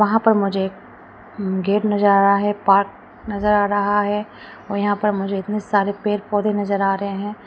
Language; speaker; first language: Hindi; non-native, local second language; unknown